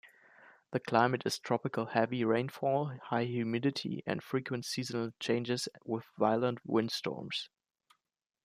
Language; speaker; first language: English; non-native, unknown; German